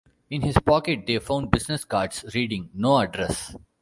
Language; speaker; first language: English; non-native, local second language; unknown